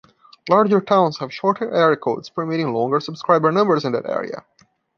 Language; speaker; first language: English; non-native, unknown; Portuguese